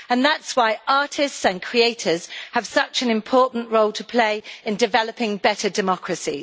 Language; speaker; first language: English; native; English